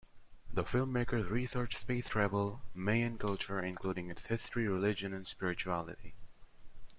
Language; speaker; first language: English; non-native, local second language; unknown